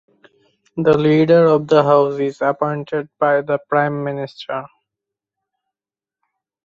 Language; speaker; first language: English; non-native, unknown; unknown